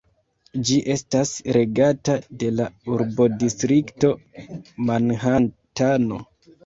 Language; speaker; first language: Esperanto; non-native, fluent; Kinyarwanda